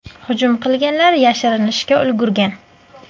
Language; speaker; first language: Uzbek; native; Uzbek